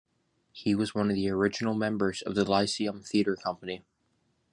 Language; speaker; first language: English; native; English